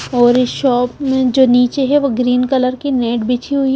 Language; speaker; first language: Hindi; non-native, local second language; Punjabi